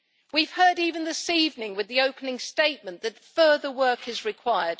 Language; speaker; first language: English; native; English